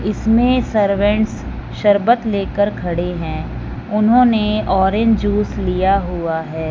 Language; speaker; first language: Hindi; non-native, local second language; Punjabi